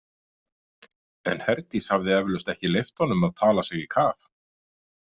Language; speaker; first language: Icelandic; native; Icelandic